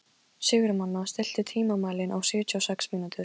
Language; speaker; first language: Icelandic; non-native, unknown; Polish